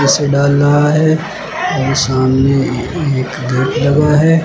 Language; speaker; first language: Hindi; native; Hindi